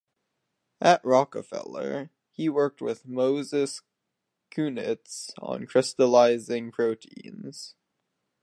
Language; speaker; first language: English; native; English